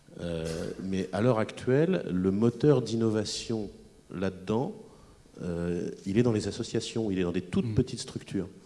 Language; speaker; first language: French; native; French